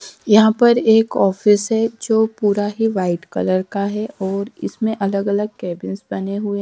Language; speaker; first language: Hindi; native; Hindi